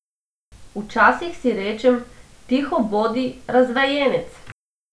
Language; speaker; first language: Slovenian; non-native, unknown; Macedonian